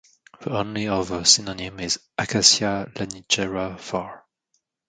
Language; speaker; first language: English; non-native, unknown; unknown